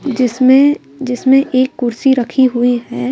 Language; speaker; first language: Hindi; native; Hindi